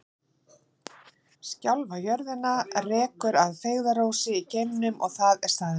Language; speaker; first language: Icelandic; native; Icelandic